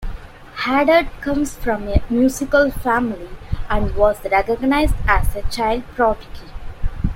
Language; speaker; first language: English; non-native, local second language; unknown